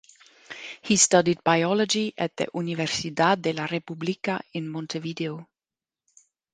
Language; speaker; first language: English; non-native, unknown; German